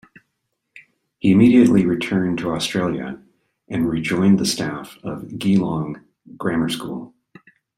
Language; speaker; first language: English; native; English